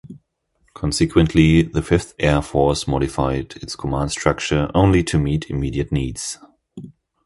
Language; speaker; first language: English; non-native, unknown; German